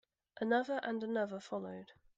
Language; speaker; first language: English; native; English